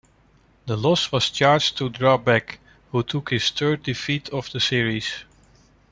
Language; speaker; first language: English; non-native, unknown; Dutch